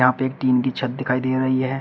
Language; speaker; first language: Hindi; native; Hindi